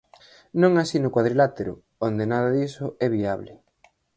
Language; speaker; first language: Galician; native; Galician